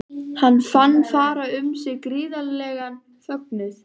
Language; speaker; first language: Icelandic; native; Icelandic